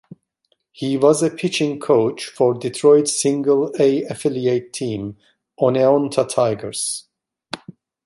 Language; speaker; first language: English; non-native, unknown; Turkish